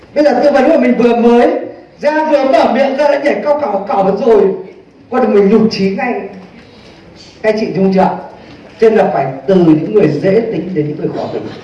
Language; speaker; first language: Vietnamese; native; Vietnamese